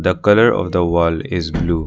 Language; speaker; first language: English; non-native, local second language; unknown